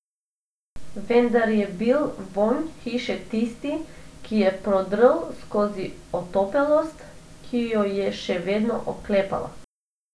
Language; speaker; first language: Slovenian; non-native, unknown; Macedonian